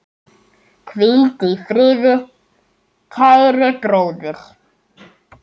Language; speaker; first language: Icelandic; native; Icelandic